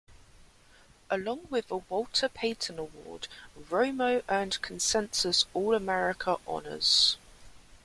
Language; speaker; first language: English; native; English